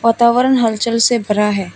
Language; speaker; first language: Hindi; non-native, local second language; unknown